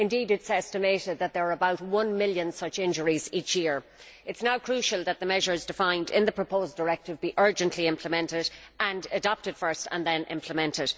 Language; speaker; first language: English; native; English